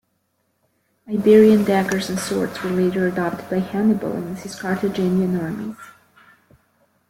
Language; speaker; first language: English; native; English